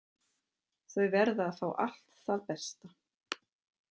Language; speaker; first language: Icelandic; non-native, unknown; German